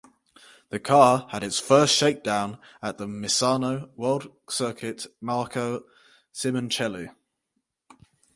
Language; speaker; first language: English; native; English